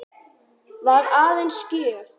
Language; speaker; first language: Icelandic; native; Icelandic